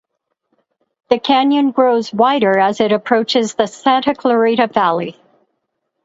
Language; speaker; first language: English; native; English